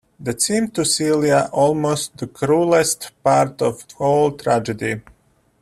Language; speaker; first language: English; native; English